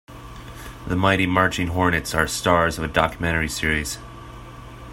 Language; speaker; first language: English; native; English